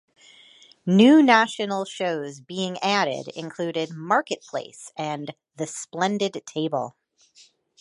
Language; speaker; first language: English; native; English